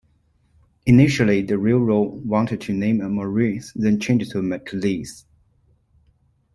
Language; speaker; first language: English; non-native, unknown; Chinese